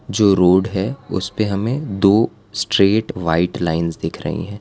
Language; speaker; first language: Hindi; non-native, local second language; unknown